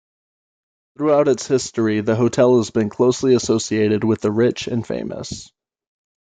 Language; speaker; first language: English; native; English